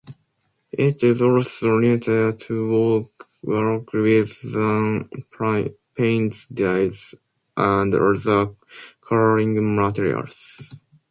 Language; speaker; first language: English; non-native, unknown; Japanese